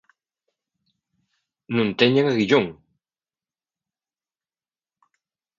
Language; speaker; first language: Galician; native; Galician